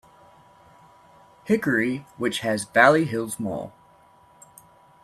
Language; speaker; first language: English; native; English